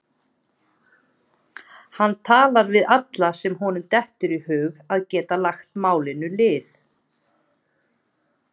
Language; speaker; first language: Icelandic; native; Icelandic